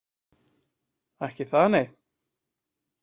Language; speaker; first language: Icelandic; native; Icelandic